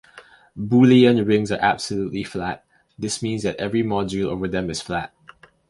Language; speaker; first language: English; non-native, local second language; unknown